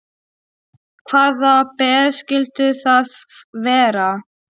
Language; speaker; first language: Icelandic; non-native, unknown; Polish